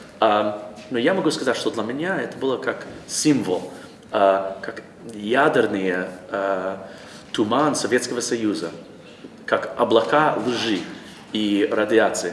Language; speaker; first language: Russian; non-native, learner; English